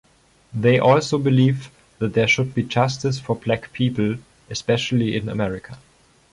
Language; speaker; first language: English; non-native, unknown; German